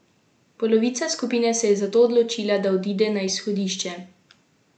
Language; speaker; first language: Slovenian; native; Slovenian